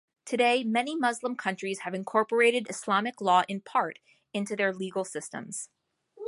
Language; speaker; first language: English; native; English